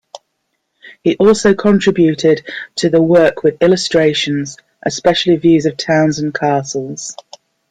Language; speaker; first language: English; native; English